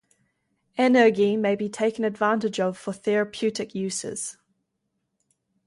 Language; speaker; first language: English; native; English